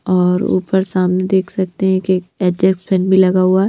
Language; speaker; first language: Hindi; non-native, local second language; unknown